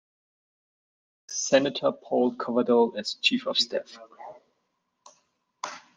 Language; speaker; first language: English; non-native, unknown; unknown